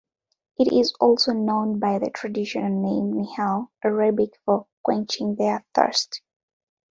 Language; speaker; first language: English; non-native, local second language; Ganda